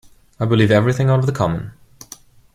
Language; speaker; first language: English; non-native, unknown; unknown